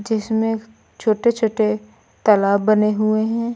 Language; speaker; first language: Hindi; native; Hindi